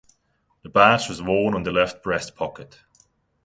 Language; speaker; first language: English; non-native, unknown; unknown